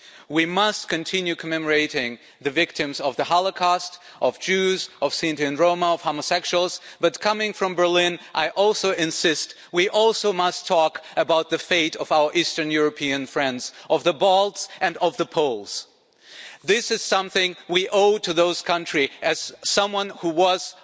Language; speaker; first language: English; non-native, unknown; German